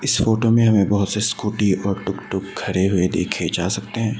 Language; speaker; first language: Hindi; non-native, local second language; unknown